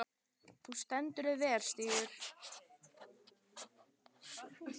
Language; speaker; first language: Icelandic; non-native, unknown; Italian